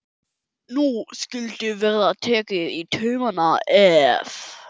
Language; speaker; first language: Icelandic; non-native, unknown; German